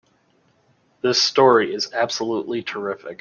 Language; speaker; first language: English; native; English